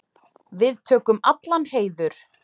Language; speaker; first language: Icelandic; native; Icelandic